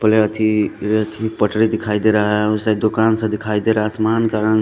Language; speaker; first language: Hindi; non-native, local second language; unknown